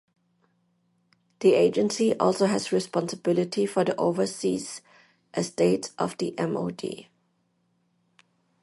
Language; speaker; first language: English; non-native, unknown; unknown